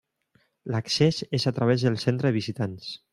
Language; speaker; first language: Catalan; non-native, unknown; Spanish